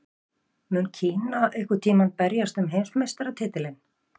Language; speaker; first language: Icelandic; native; Icelandic